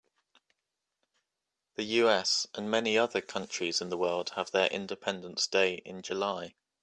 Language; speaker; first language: English; native; English